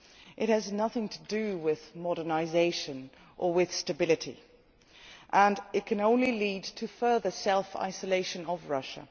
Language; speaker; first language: English; non-native, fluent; Dutch